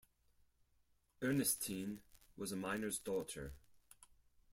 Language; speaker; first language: English; non-native, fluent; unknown